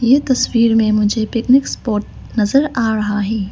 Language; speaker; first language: Hindi; non-native, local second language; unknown